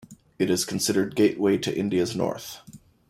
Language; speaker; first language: English; native; English